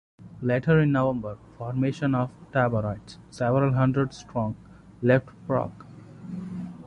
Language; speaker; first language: English; non-native, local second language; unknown